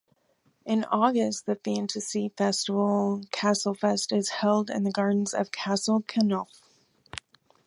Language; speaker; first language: English; native; English